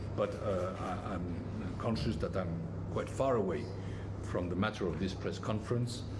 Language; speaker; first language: English; non-native, fluent; French